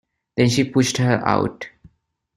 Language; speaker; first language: English; non-native, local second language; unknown